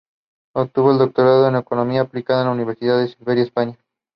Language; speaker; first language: English; non-native, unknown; Spanish